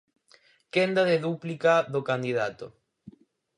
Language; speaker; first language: Galician; native; Galician